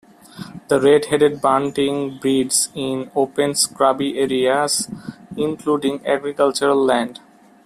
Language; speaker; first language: English; non-native, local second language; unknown